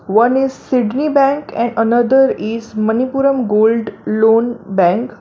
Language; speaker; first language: English; non-native, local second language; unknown